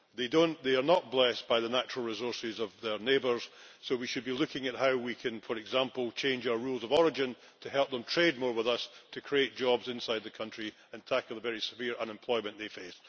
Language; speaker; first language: English; native; English